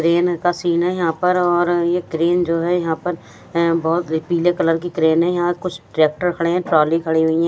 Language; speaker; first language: Hindi; non-native, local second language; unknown